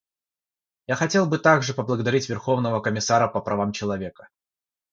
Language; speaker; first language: Russian; non-native, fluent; Georgian